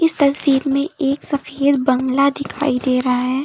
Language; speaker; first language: Hindi; native; Hindi